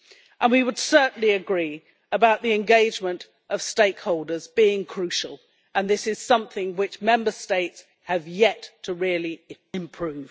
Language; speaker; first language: English; native; English